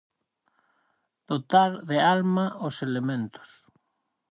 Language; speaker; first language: Galician; native; Galician